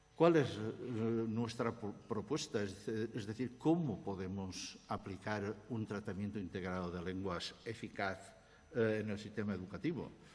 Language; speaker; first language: Spanish; non-native, local second language; Catalan